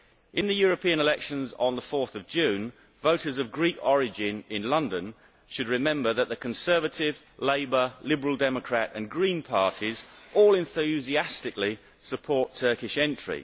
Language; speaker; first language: English; native; English